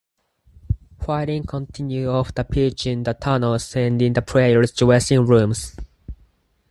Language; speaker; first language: English; non-native, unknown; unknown